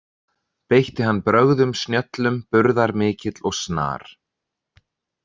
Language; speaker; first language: Icelandic; native; Icelandic